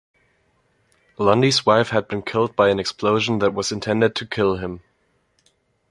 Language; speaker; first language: English; non-native, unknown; German